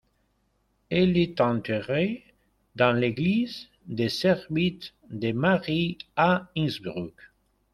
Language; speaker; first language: French; non-native, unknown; Spanish